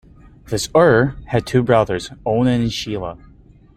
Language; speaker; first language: English; native; English